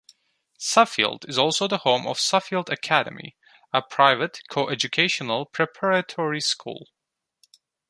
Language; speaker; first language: English; non-native, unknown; Turkish